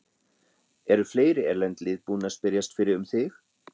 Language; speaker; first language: Icelandic; non-native, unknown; German